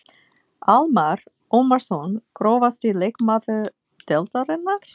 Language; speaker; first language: Icelandic; non-native, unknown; English